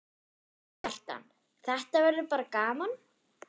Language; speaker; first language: Icelandic; non-native, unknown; German